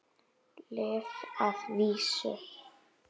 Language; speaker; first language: Icelandic; native; Icelandic